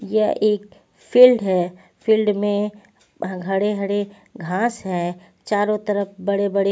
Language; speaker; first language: Hindi; non-native, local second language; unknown